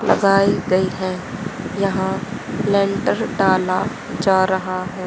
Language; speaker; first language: Hindi; native; Hindi